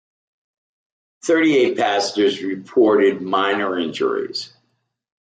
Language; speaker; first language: English; native; English